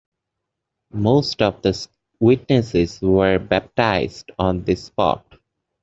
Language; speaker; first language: English; native; English